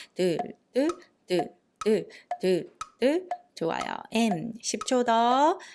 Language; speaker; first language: Korean; native; Korean